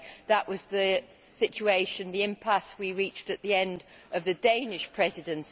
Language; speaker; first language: English; native; English